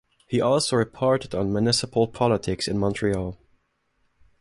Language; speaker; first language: English; non-native, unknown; German